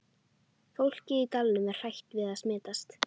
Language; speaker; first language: Icelandic; native; Icelandic